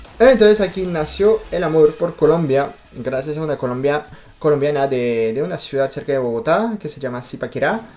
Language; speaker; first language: Spanish; non-native, fluent; French